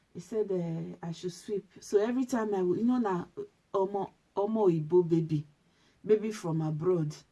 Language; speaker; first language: English; non-native, local second language; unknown